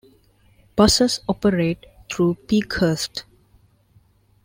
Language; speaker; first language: English; non-native, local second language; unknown